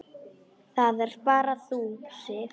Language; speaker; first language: Icelandic; non-native, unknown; Polish